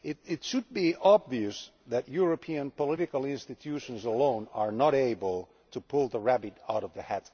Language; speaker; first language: English; non-native, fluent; Finnish